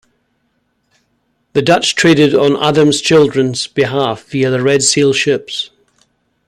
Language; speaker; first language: English; native; English